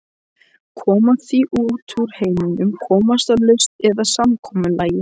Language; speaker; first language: Icelandic; non-native, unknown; Polish